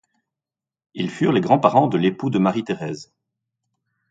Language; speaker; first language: French; native; French